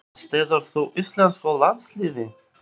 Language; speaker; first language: Icelandic; non-native, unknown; Albanian